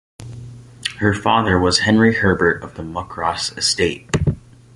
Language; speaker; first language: English; native; English